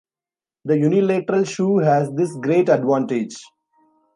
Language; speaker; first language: English; non-native, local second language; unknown